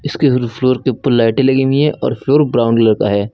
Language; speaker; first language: Hindi; native; Hindi